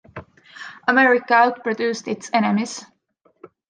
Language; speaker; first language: English; non-native, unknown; Estonian